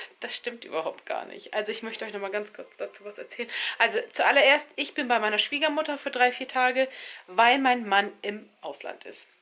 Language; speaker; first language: German; early bilingual, other home language; Turkish